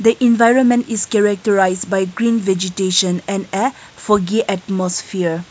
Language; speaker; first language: English; non-native, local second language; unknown